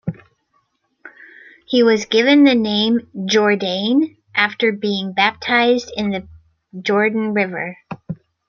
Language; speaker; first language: English; native; English